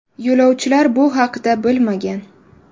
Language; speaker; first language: Uzbek; native; Uzbek